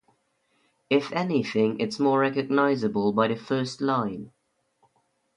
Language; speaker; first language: English; non-native, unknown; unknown